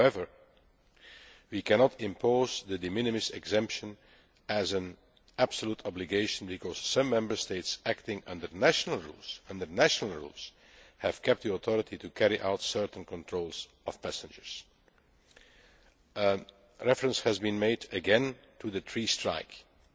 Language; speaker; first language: English; non-native, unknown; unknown